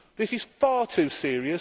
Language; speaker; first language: English; native; English